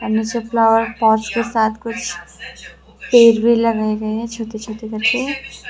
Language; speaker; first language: Hindi; non-native, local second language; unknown